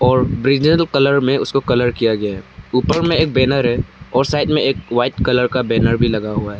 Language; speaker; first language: Hindi; non-native, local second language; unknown